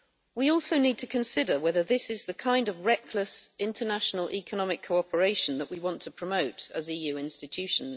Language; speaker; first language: English; native; English